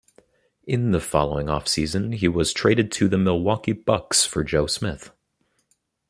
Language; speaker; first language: English; native; English